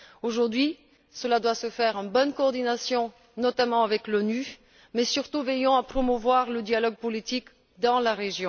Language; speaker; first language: French; non-native, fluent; Bulgarian